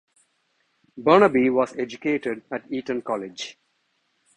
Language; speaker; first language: English; non-native, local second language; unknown